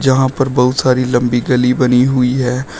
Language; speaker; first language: Hindi; native; Hindi